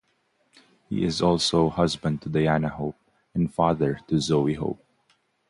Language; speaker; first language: English; non-native, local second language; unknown